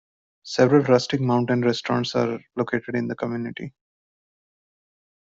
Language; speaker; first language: English; non-native, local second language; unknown